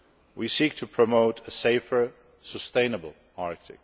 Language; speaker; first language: English; non-native, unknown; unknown